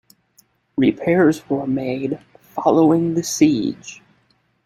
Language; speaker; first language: English; native; English